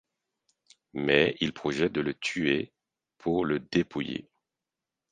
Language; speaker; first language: French; non-native, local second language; Haitian Creole